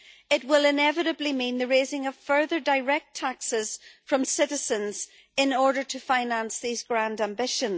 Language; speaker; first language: English; native; English